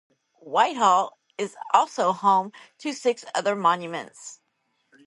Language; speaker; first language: English; native; English